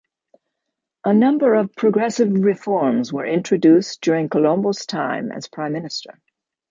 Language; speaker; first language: English; native; English